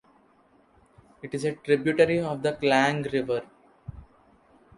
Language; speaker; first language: English; non-native, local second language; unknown